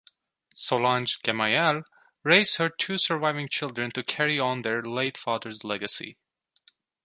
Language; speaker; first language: English; non-native, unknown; Turkish